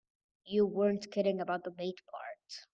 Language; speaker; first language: English; native; English